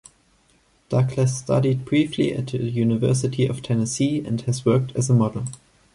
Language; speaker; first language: English; non-native, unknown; German